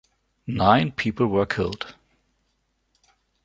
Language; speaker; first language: English; non-native, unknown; German